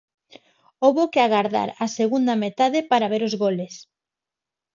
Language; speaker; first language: Galician; non-native, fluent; Spanish